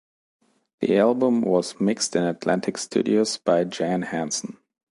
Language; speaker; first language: English; non-native, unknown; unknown